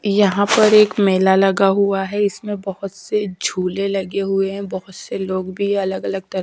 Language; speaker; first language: Hindi; non-native, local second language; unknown